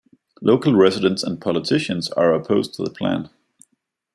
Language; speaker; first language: English; non-native, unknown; Danish